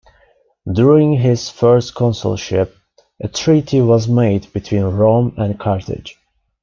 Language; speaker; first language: English; non-native, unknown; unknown